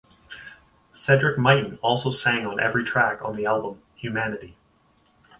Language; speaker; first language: English; native; English